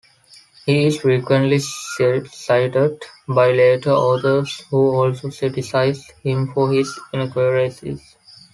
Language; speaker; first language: English; non-native, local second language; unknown